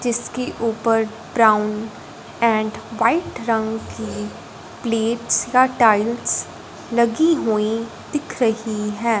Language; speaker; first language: Hindi; non-native, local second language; Punjabi